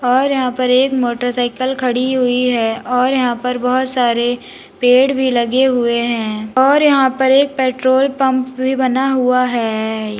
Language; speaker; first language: Hindi; native; Hindi